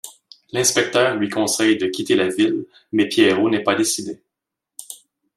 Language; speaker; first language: French; native; French